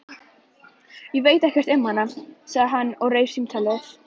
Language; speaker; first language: Icelandic; native; Icelandic